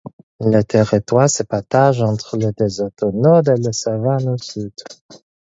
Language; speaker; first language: French; non-native, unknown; English